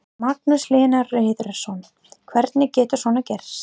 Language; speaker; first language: Icelandic; non-native, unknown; English